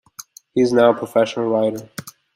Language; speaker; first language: English; native; English